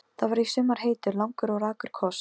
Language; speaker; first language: Icelandic; non-native, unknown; Polish